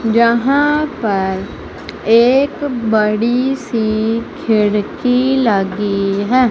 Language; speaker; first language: Hindi; native; Hindi